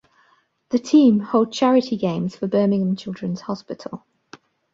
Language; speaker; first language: English; native; English